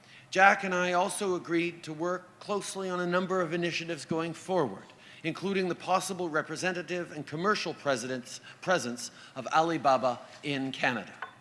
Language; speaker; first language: English; native; English